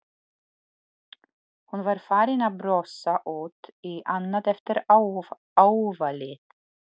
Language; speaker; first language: Icelandic; non-native, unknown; Polish